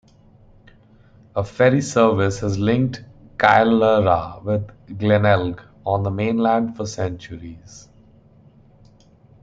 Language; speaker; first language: English; non-native, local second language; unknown